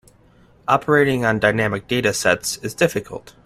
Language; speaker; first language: English; native; English